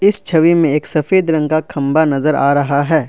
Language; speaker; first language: Hindi; non-native, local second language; Assamese